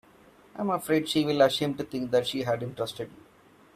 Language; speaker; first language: English; non-native, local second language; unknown